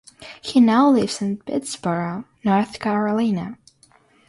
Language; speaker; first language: English; non-native, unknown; Russian